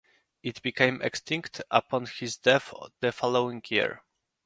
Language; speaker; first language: English; non-native, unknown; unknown